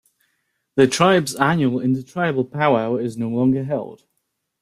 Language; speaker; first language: English; native; English